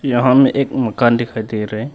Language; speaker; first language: Hindi; non-native, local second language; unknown